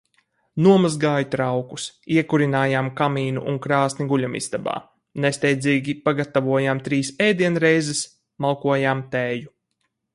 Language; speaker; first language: Latvian; native; Latvian